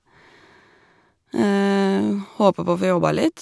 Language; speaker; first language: Norwegian; native; Norwegian